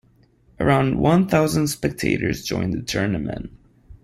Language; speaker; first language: English; non-native, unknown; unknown